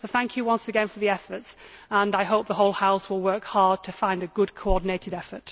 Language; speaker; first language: English; native; English